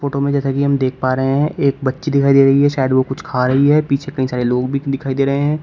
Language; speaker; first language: Hindi; native; Hindi